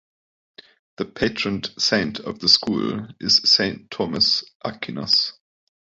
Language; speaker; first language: English; non-native, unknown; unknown